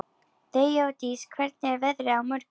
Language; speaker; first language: Icelandic; native; Icelandic